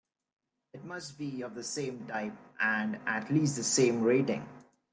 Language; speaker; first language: English; native; English